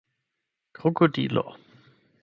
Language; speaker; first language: Esperanto; non-native, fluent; German